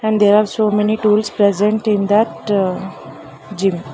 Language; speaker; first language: English; non-native, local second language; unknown